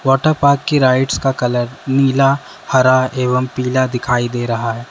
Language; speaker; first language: Hindi; native; Hindi